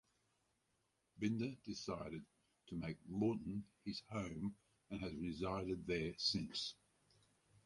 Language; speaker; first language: English; native; English